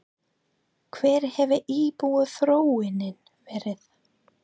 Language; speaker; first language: Icelandic; non-native, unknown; English